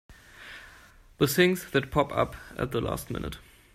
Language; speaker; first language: English; non-native, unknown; German